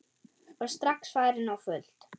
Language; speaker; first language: Icelandic; non-native, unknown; German